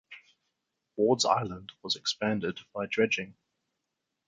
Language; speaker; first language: English; native; English